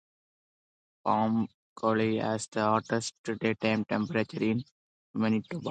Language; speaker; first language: English; non-native, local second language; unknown